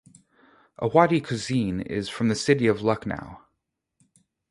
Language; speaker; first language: English; native; English